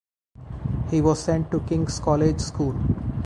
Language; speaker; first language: English; non-native, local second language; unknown